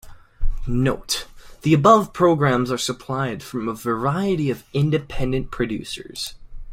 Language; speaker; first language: English; native; English